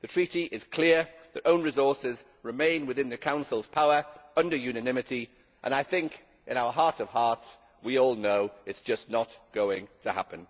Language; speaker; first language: English; native; English